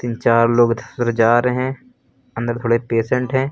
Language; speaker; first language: Hindi; native; Hindi